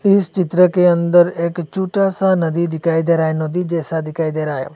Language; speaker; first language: Hindi; non-native, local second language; Bangla